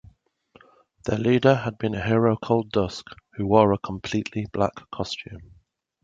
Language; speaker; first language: English; native; English